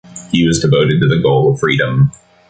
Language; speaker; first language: English; native; English